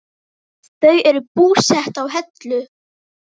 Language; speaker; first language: Icelandic; native; Icelandic